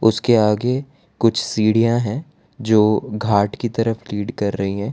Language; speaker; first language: Hindi; non-native, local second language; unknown